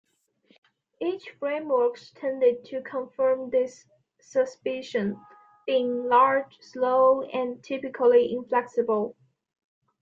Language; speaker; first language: English; non-native, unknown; Chinese